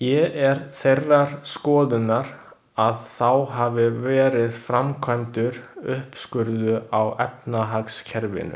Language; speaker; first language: Icelandic; non-native, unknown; Chinese